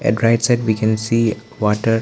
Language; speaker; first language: English; non-native, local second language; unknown